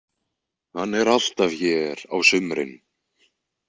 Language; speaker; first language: Icelandic; native; Icelandic